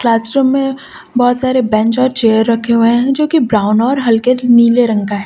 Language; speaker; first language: Hindi; native; Hindi